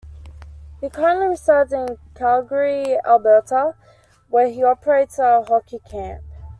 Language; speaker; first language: English; native; English